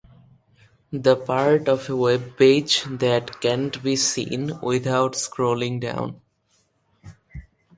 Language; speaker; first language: English; non-native, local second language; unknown